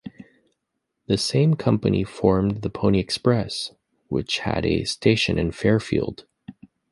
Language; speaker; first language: English; native; English